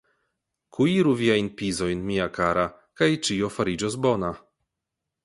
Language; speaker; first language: Esperanto; non-native, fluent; Polish